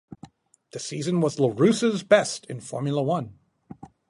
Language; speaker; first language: English; native; English